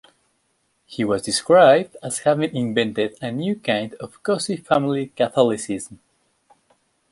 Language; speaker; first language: English; non-native, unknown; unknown